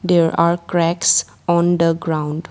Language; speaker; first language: English; non-native, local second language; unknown